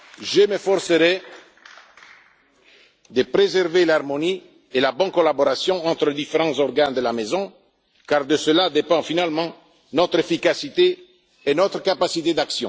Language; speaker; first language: French; non-native, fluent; Italian